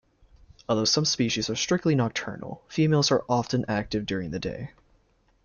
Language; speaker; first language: English; native; English